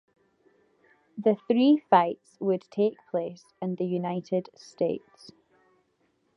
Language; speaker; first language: English; native; English